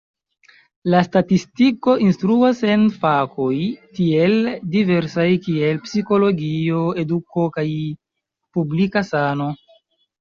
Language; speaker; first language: Esperanto; non-native, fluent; Chinese